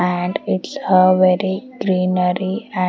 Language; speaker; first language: English; non-native, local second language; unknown